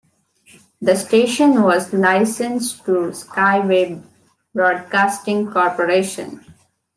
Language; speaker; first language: English; non-native, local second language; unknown